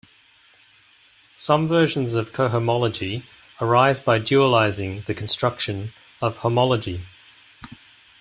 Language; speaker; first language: English; native; English